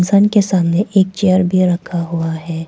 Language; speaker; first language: Hindi; non-native, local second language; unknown